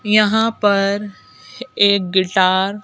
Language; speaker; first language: Hindi; native; Hindi